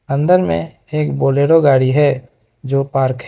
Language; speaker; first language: Hindi; non-native, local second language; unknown